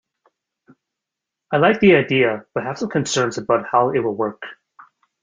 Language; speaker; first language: English; native; English